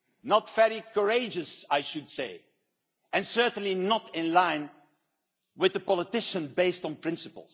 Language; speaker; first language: English; non-native, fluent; Dutch